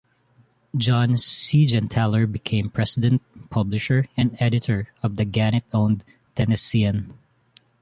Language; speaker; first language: English; non-native, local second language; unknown